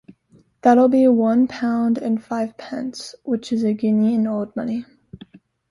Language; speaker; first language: English; native; English